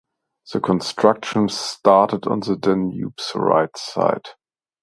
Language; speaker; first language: English; non-native, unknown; German